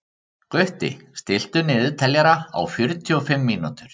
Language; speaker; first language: Icelandic; native; Icelandic